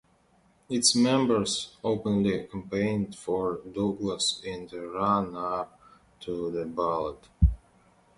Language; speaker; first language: English; non-native, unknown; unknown